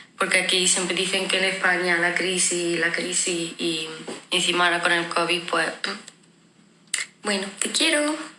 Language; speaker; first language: Spanish; native; Spanish